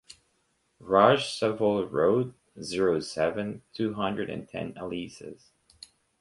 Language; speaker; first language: English; native; English